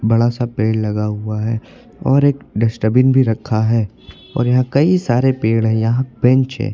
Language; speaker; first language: Hindi; native; Hindi